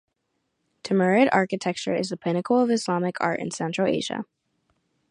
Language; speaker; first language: English; native; English